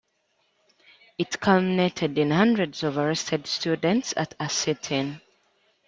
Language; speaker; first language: English; native; English